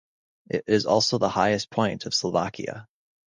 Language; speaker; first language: English; native; English